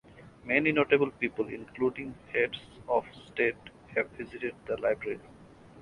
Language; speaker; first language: English; non-native, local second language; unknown